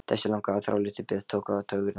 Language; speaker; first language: Icelandic; non-native, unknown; Lithuanian